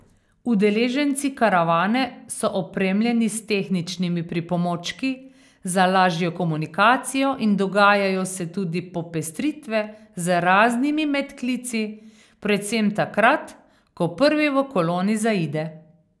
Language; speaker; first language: Slovenian; native; Slovenian